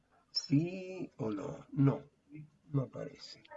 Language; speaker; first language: Spanish; native; Spanish